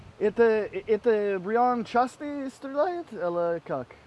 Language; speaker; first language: Russian; non-native, learner; English